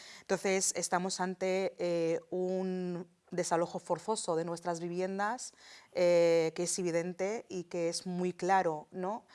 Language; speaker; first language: Spanish; early bilingual, other home language; Arabic